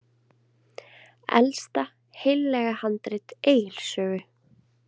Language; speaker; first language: Icelandic; native; Icelandic